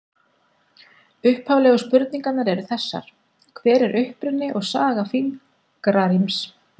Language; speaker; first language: Icelandic; native; Icelandic